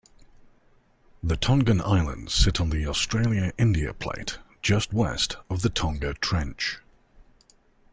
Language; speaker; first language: English; native; English